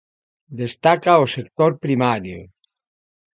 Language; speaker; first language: Galician; native; Galician